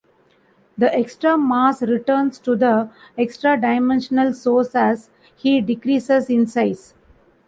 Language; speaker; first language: English; non-native, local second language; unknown